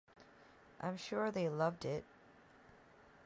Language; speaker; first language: English; native; English